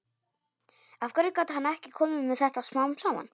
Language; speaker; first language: Icelandic; non-native, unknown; Polish